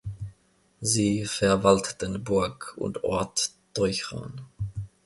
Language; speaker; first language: German; non-native, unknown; Finnish